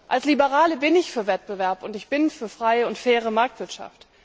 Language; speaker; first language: German; native; German